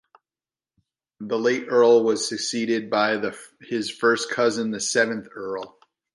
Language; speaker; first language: English; native; English